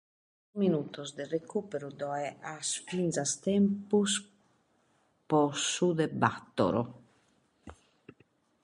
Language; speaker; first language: Sardinian; native; Sardinian